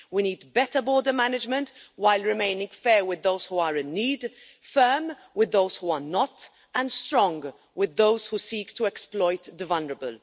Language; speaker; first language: English; non-native, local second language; Maltese